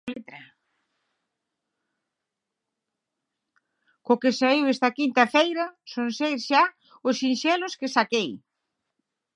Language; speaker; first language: Galician; native; Galician